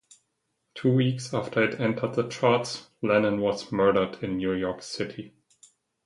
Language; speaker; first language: English; non-native, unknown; German